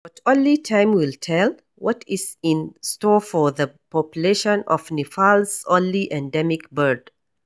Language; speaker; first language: English; non-native, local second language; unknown